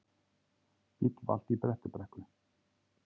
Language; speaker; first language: Icelandic; native; Icelandic